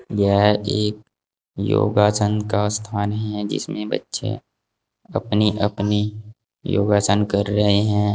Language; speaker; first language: Hindi; native; Hindi